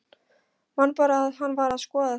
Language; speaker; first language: Icelandic; non-native, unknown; Polish